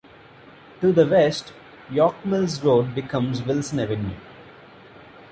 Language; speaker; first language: English; non-native, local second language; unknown